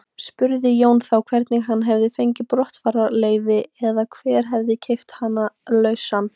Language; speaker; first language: Icelandic; native; Icelandic